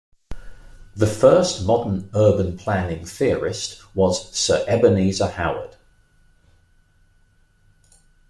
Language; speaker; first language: English; native; English